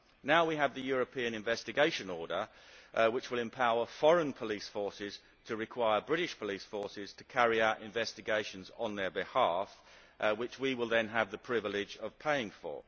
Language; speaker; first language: English; native; English